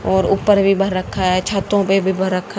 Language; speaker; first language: Hindi; native; Hindi